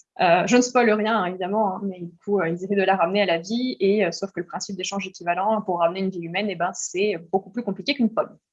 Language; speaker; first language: French; early bilingual, heritage; French